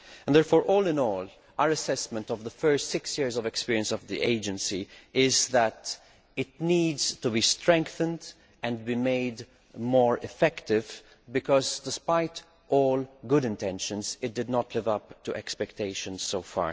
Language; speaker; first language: English; non-native, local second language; Maltese